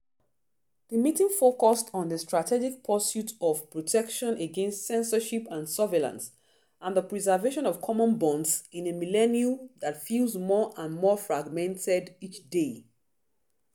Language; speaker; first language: English; non-native, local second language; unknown